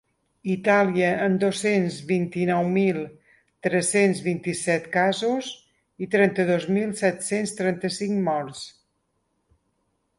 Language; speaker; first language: Catalan; native; Catalan